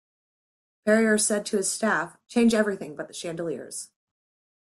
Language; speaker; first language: English; native; English